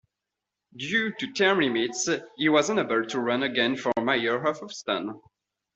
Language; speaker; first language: English; non-native, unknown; French